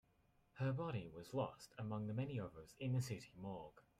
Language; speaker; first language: English; native; English